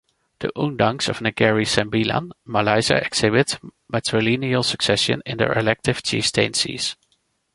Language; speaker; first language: English; non-native, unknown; Dutch